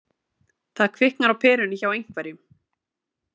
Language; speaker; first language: Icelandic; native; Icelandic